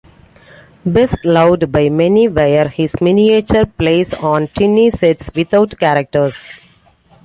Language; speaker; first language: English; non-native, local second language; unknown